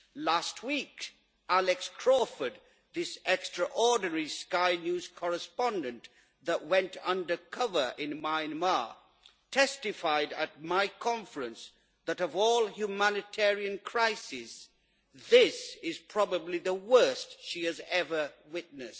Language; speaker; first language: English; native; English